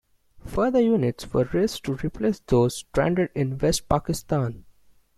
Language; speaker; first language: English; non-native, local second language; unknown